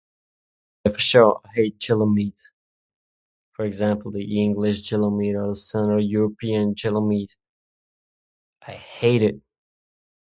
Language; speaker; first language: English; non-native, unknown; Czech